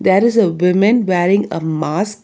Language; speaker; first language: English; non-native, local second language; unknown